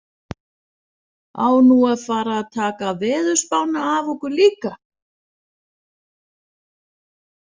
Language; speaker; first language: Icelandic; non-native, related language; Danish